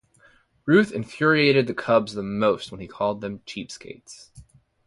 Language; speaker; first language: English; native; English